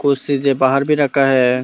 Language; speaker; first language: Hindi; non-native, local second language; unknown